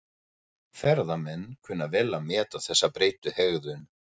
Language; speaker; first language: Icelandic; non-native, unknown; German